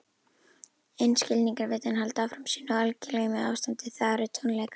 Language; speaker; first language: Icelandic; native; Icelandic